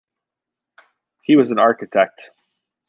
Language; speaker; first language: English; native; English